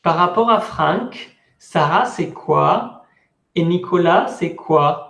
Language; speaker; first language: French; non-native, fluent; Spanish